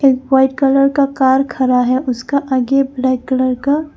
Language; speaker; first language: Hindi; early bilingual, other home language; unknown